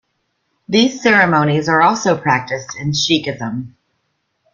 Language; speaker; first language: English; native; English